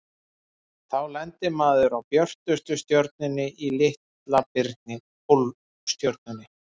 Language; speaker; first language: Icelandic; native; Icelandic